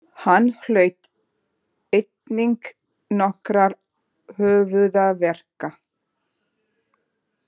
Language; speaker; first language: Icelandic; non-native, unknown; Portuguese